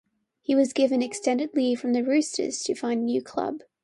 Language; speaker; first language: English; non-native, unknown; Chinese